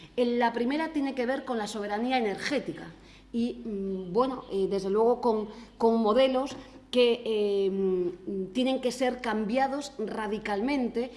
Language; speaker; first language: Spanish; native; Spanish